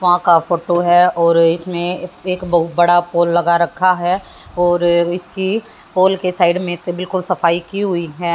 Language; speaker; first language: Hindi; native; Hindi